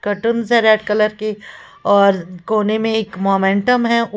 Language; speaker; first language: Hindi; native; Hindi